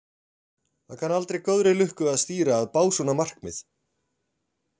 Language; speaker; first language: Icelandic; native; Icelandic